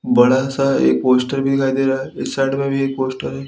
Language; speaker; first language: Hindi; native; Hindi